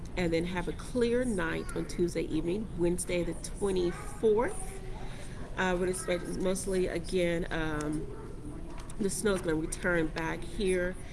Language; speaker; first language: English; native; English